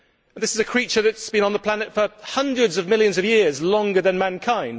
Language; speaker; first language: English; native; English